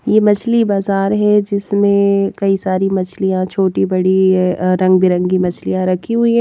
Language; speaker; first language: Hindi; native; Hindi